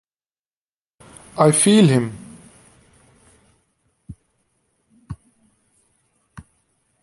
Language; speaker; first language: English; non-native, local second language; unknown